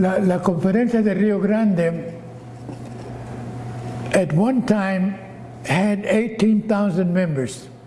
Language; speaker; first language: English; early bilingual, other home language; Spanish